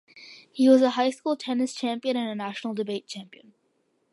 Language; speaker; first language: English; early bilingual, other home language; Malayalam